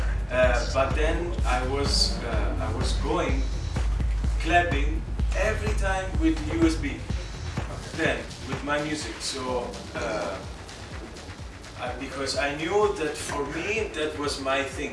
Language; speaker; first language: English; non-native, fluent; Italian